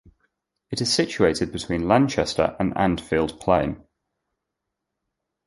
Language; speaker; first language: English; native; English